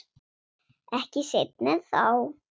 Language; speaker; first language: Icelandic; non-native, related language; Swedish